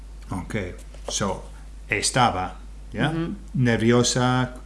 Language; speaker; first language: Spanish; non-native, fluent; English